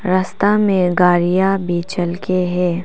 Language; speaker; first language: Hindi; non-native, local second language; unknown